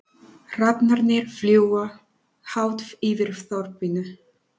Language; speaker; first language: Icelandic; non-native, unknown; Spanish